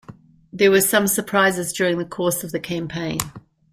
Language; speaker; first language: English; native; English